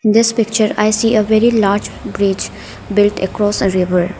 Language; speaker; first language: English; non-native, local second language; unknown